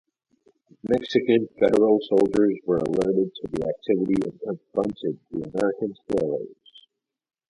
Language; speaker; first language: English; native; English